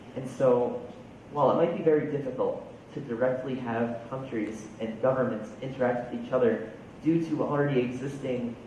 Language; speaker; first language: English; native; English